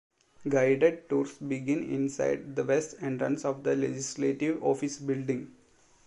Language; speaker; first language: English; non-native, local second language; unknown